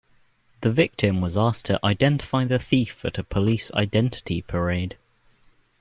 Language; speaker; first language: English; native; English